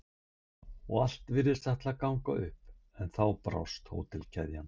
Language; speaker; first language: Icelandic; native; Icelandic